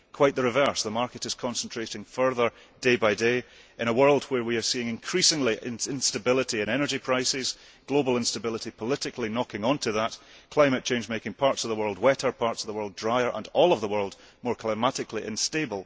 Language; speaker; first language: English; early bilingual, heritage; English